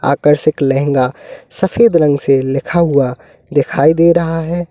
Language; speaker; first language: Hindi; native; Hindi